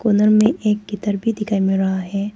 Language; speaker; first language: Hindi; non-native, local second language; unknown